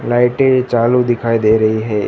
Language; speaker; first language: Hindi; non-native, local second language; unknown